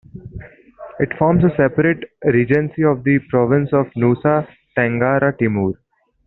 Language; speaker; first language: English; non-native, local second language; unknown